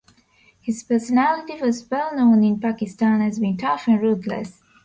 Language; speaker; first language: English; non-native, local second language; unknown